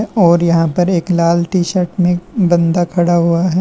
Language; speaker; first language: Hindi; native; Hindi